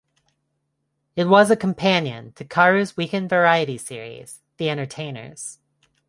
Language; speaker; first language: English; non-native, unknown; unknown